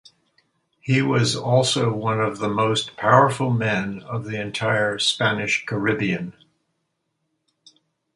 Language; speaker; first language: English; native; English